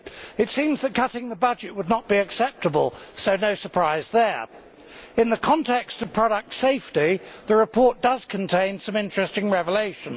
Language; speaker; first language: English; native; English